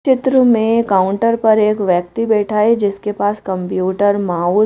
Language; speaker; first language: Hindi; native; Hindi